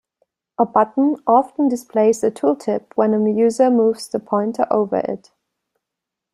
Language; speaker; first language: English; non-native, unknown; German